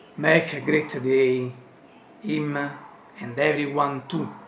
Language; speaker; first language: English; non-native, learner; Italian